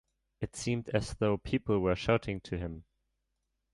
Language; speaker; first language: English; non-native, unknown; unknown